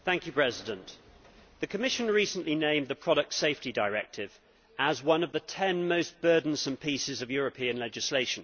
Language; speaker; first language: English; native; English